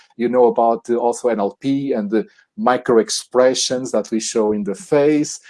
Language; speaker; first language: English; non-native, fluent; Portuguese